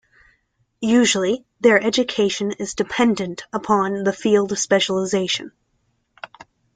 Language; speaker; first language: English; native; English